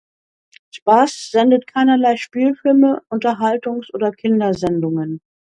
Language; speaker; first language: German; native; German